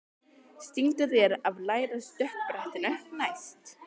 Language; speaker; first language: Icelandic; native; Icelandic